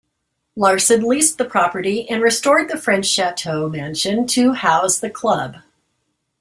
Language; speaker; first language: English; native; English